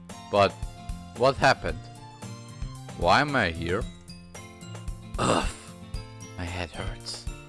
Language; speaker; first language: English; non-native, fluent; German